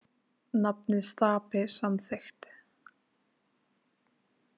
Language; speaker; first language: Icelandic; native; Icelandic